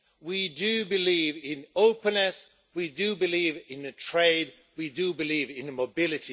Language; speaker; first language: English; non-native, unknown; Swedish